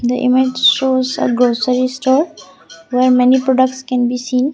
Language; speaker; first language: English; non-native, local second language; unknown